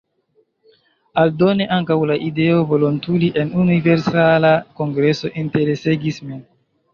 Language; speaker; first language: Esperanto; non-native, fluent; Chinese